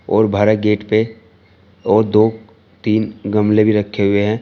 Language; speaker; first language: Hindi; native; Hindi